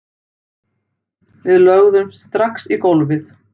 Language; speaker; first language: Icelandic; native; Icelandic